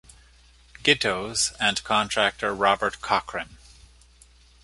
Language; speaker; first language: English; native; English